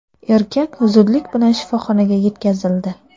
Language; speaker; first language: Uzbek; native; Uzbek